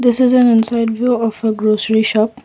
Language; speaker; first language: English; non-native, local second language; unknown